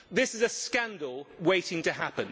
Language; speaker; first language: English; native; English